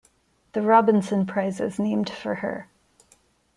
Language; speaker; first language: English; non-native, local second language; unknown